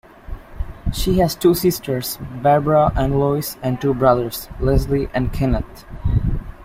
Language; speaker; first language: English; native; English